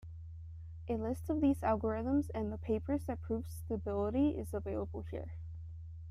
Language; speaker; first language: English; native; English